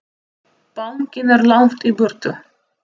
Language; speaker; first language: Icelandic; non-native, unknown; Russian